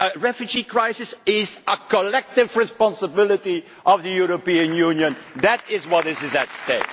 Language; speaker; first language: English; non-native, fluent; Dutch